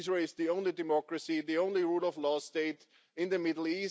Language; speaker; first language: English; non-native, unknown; German